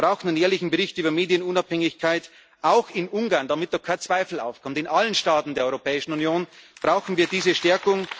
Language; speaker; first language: German; native; German